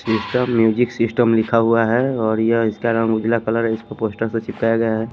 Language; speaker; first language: Hindi; non-native, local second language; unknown